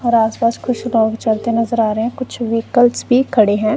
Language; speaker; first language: Hindi; non-native, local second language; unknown